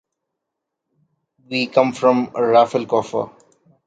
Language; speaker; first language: English; non-native, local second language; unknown